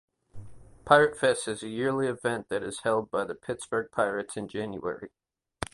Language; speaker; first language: English; native; English